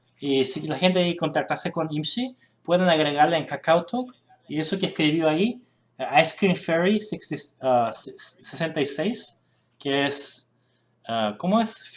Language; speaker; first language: Spanish; early bilingual, other home language; Korean